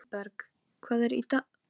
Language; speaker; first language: Icelandic; non-native, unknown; Polish